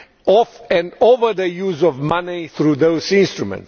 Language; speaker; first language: English; non-native, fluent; Romanian